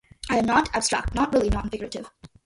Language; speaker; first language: English; early bilingual, other home language; Malayalam